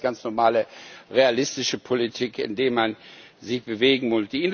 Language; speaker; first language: German; non-native, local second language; Luxembourgish